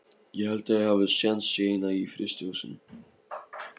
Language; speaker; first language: Icelandic; non-native, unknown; Polish